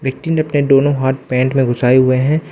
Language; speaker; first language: Hindi; non-native, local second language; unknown